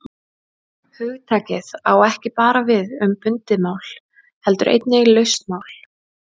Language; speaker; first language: Icelandic; native; Icelandic